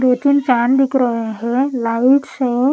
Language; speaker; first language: Hindi; non-native, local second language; Punjabi